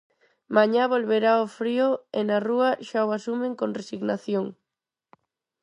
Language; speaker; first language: Galician; non-native, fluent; Spanish